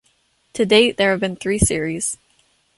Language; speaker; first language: English; native; English